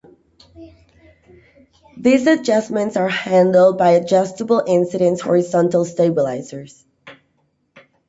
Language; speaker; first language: English; native; English